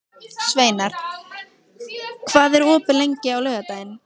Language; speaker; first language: Icelandic; native; Icelandic